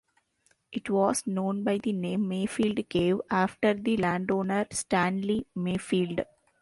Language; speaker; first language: English; non-native, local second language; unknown